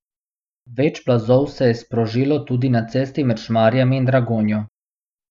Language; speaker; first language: Slovenian; non-native, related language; Bosnian